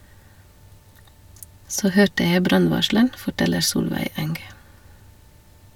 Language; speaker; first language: Norwegian; non-native, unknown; Hungarian